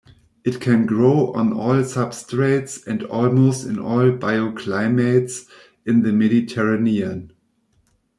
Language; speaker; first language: English; non-native, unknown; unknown